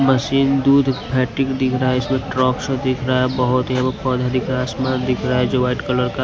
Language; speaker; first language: Hindi; non-native, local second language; Bhojpuri